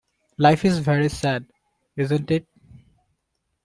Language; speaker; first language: English; non-native, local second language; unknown